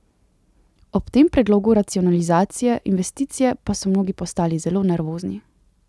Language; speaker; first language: Slovenian; native; Slovenian